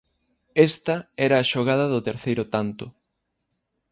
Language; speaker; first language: Galician; native; Galician